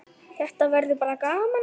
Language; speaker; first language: Icelandic; native; Icelandic